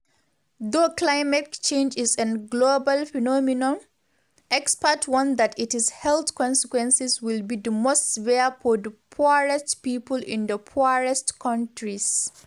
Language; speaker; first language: English; non-native, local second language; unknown